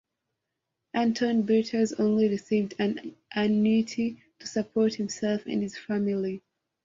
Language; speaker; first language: English; non-native, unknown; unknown